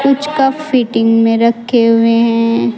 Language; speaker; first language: Hindi; native; Hindi